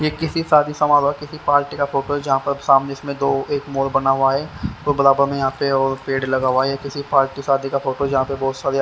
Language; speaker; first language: Hindi; native; Hindi